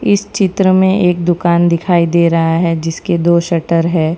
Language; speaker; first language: Hindi; non-native, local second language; Gujarati